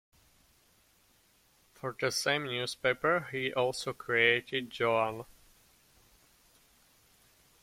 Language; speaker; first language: English; native; English